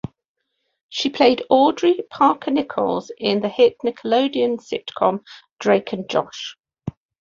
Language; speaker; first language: English; native; English